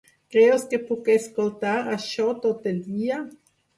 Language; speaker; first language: Catalan; non-native, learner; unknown